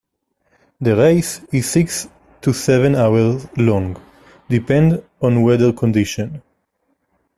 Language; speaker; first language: English; non-native, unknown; Hebrew